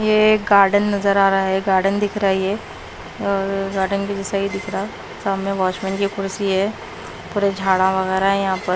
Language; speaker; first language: Hindi; non-native, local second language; Punjabi